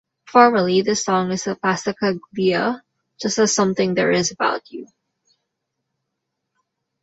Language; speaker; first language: English; non-native, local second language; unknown